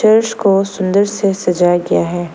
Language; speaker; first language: Hindi; non-native, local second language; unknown